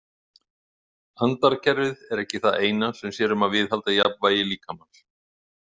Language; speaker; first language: Icelandic; native; Icelandic